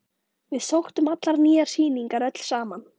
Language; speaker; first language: Icelandic; native; Icelandic